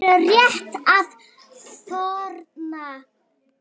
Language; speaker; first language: Icelandic; native; Icelandic